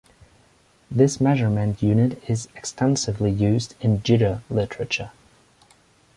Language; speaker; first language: English; non-native, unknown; German